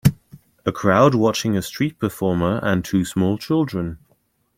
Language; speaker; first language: English; native; English